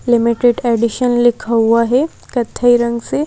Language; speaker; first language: Hindi; native; Hindi